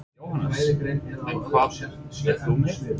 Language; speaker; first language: Icelandic; non-native, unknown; English